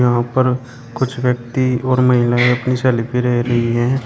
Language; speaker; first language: Hindi; native; Hindi